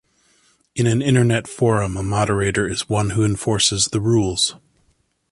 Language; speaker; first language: English; native; English